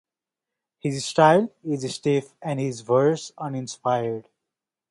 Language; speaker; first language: English; non-native, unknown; Nepali